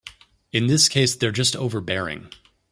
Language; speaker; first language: English; native; English